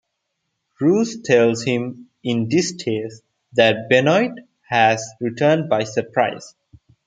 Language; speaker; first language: English; non-native, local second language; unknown